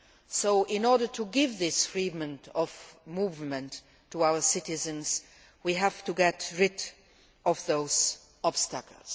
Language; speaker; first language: English; non-native, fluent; Luxembourgish